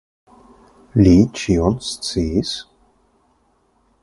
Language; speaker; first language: Esperanto; non-native, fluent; Russian